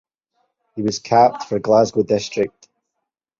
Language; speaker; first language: English; native; English